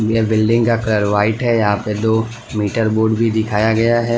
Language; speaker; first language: Hindi; non-native, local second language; Gujarati